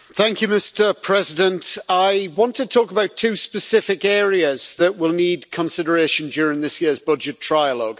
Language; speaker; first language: English; native; English